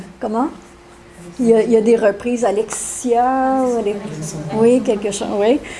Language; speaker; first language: French; native; French